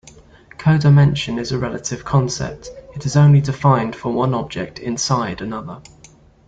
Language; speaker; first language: English; native; English